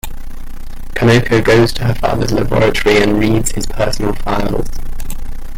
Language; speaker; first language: English; native; English